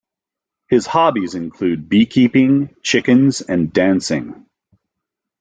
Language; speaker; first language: English; native; English